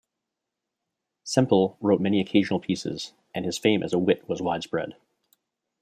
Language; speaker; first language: English; native; English